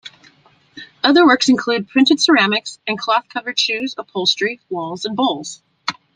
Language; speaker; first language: English; native; English